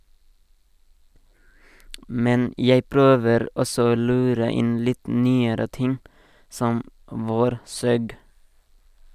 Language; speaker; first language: Norwegian; non-native, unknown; Nepali